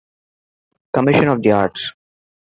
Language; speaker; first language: English; non-native, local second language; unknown